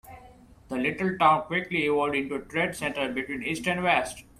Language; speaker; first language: English; non-native, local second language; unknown